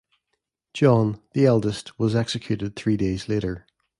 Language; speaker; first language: English; native; English